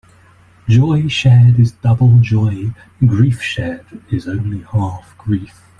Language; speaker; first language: English; native; English